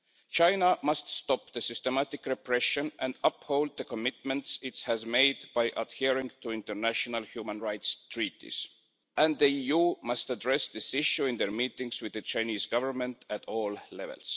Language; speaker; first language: English; non-native, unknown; Estonian